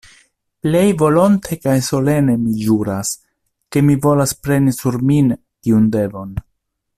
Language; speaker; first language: Esperanto; non-native, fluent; Italian